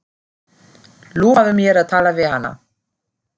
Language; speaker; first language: Icelandic; non-native, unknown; German